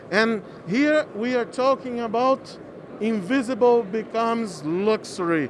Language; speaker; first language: English; non-native, fluent; Portuguese